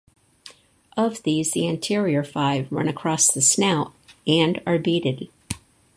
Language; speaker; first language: English; native; English